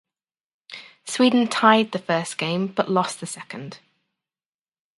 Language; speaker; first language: English; native; English